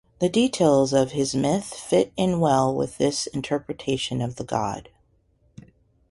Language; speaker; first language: English; native; English